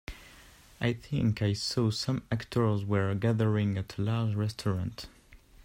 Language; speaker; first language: English; non-native, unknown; French